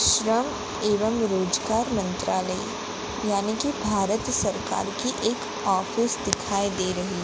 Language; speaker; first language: Hindi; non-native, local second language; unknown